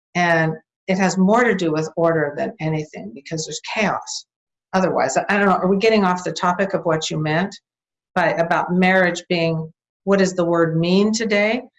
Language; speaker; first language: English; native; English